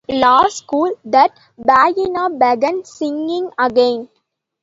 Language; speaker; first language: English; non-native, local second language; Tamil